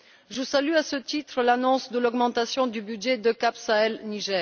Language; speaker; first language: French; non-native, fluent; Bulgarian